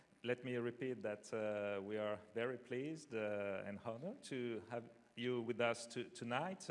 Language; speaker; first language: English; non-native, fluent; French